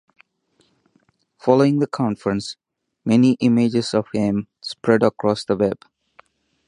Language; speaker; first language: English; non-native, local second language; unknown